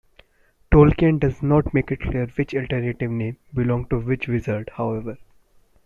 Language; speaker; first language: English; non-native, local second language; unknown